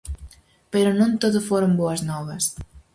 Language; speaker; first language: Galician; native; Galician